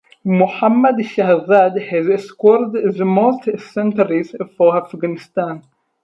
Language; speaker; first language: English; non-native, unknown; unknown